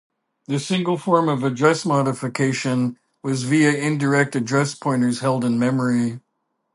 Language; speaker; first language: English; native; English